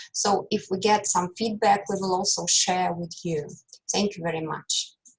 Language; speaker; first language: English; non-native, fluent; Russian